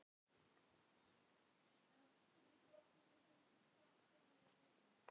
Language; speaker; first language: Icelandic; non-native, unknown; Filipino